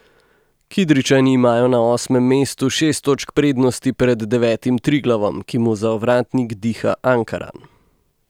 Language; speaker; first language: Slovenian; native; Slovenian